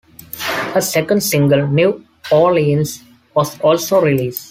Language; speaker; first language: English; non-native, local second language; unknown